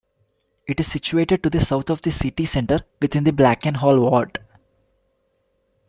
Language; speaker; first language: English; non-native, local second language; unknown